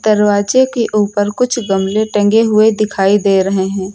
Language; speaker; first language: Hindi; native; Hindi